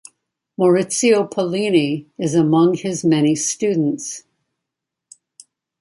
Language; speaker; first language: English; native; English